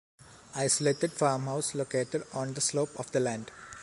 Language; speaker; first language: English; non-native, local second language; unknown